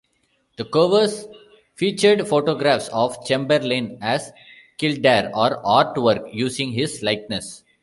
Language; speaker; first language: English; non-native, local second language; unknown